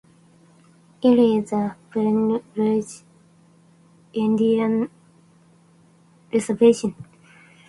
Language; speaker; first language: English; non-native, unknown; Japanese